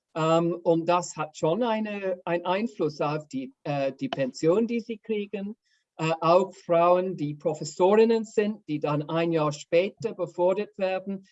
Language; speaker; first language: German; non-native, fluent; English